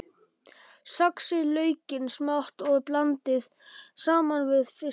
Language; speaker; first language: Icelandic; non-native, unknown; Polish